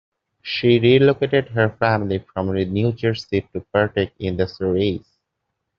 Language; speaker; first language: English; native; English